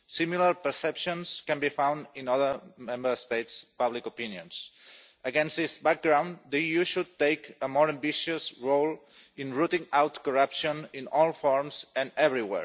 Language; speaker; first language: English; non-native, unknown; Catalan